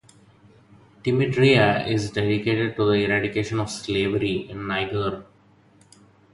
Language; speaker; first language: English; non-native, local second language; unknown